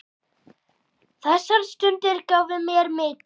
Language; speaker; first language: Icelandic; native; Icelandic